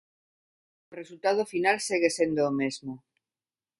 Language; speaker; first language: Galician; non-native, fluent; Spanish